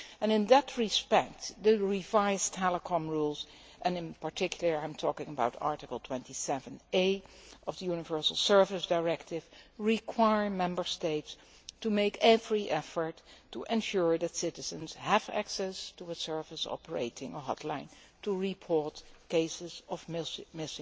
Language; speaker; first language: English; non-native, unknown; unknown